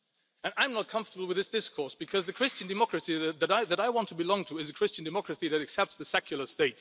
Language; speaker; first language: English; non-native, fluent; Luxembourgish